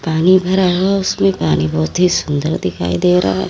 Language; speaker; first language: Hindi; native; Hindi